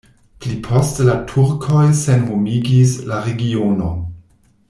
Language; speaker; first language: Esperanto; non-native, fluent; German